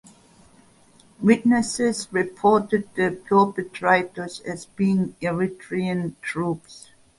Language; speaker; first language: English; non-native, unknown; German